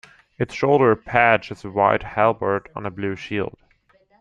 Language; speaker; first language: English; non-native, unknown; German